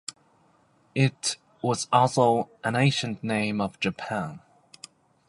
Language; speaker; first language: English; native; English